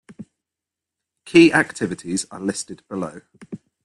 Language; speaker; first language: English; native; English